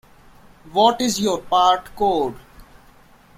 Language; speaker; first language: English; non-native, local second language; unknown